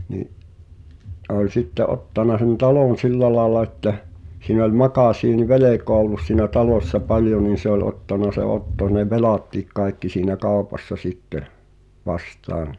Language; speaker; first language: Finnish; native; Finnish